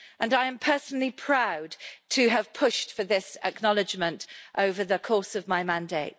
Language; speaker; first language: English; native; English